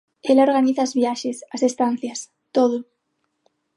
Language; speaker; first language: Galician; non-native, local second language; Spanish